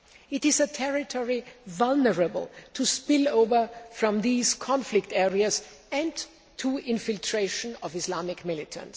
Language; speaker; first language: English; non-native, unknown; German